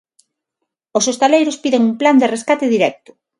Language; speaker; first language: Galician; non-native, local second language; Spanish